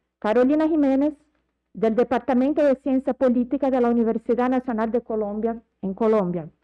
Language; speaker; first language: Spanish; non-native, related language; Portuguese